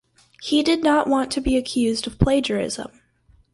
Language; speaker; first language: English; native; English